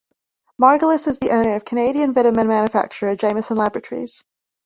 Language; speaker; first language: English; native; English